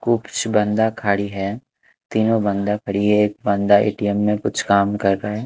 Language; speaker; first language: Hindi; non-native, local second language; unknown